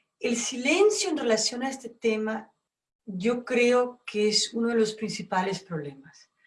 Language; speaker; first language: Spanish; non-native, fluent; Portuguese